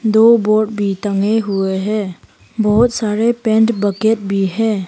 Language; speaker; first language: Hindi; non-native, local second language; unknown